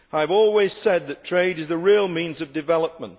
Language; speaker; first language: English; native; English